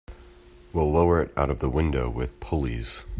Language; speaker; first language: English; native; English